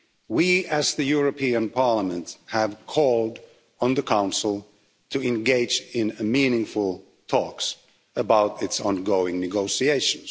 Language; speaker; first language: English; non-native, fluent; Finnish